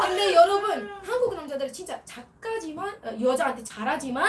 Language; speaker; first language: Korean; non-native, fluent; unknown